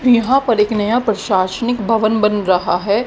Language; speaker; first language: Hindi; native; Hindi